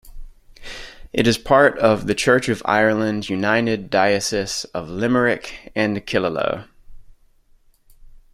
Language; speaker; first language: English; native; English